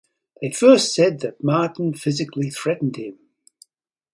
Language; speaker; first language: English; native; English